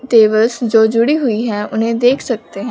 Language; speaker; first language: Hindi; non-native, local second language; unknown